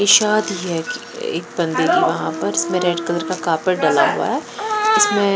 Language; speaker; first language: Hindi; non-native, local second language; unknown